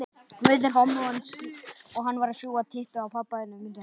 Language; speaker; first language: Icelandic; native; Icelandic